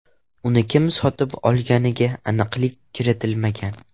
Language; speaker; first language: Uzbek; non-native, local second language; Russian